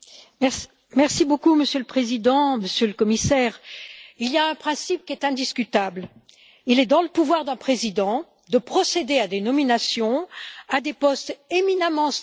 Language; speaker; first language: French; native; French